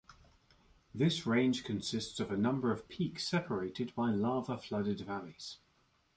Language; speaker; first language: English; native; English